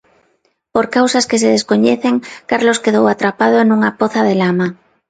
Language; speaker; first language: Galician; non-native, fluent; Spanish